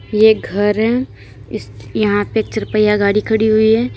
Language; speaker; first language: Hindi; native; Hindi